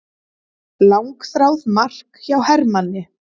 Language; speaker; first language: Icelandic; native; Icelandic